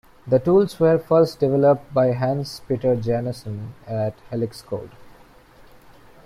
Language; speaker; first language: English; non-native, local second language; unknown